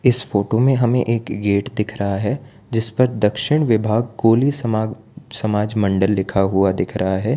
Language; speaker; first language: Hindi; non-native, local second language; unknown